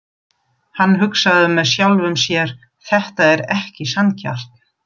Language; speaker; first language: Icelandic; non-native, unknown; German